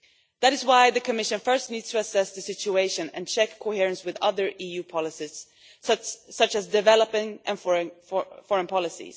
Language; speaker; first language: English; non-native, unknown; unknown